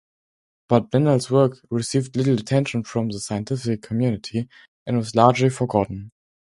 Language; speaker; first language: English; non-native, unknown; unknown